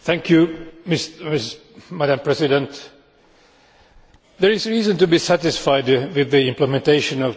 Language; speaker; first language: English; non-native, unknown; Finnish